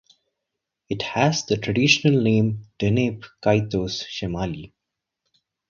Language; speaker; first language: English; non-native, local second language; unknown